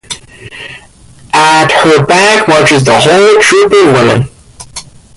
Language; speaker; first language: English; native; English